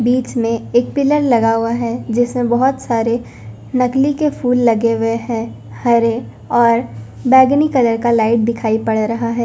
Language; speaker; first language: Hindi; non-native, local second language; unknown